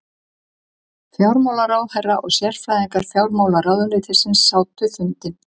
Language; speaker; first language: Icelandic; native; Icelandic